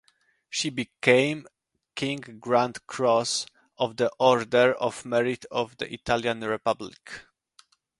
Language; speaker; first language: English; non-native, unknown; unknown